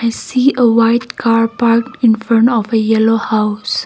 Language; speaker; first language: English; non-native, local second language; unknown